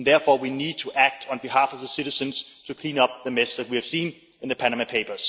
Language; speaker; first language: English; non-native, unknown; Danish